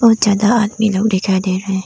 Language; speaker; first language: Hindi; non-native, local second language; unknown